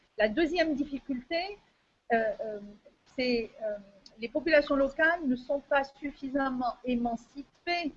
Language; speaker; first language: French; non-native, local second language; Arabic